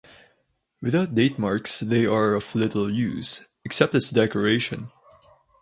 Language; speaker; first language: English; non-native, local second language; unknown